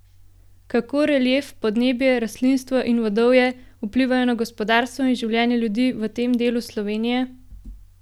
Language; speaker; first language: Slovenian; native; Slovenian